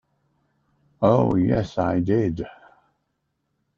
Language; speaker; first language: English; native; English